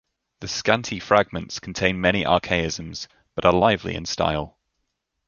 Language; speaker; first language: English; native; English